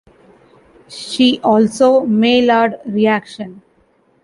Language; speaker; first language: English; non-native, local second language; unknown